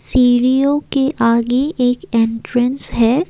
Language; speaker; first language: Hindi; non-native, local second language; Assamese